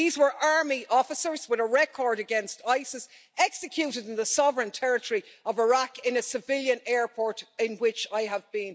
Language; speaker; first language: English; native; English